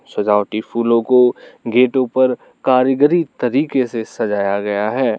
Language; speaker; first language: Hindi; non-native, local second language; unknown